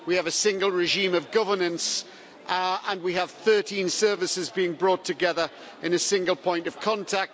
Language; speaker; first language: English; native; English